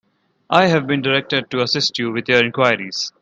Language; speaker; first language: English; non-native, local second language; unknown